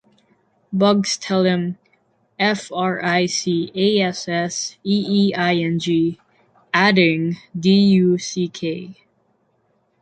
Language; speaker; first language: English; non-native, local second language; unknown